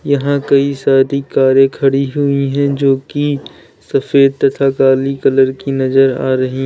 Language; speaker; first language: Hindi; native; Hindi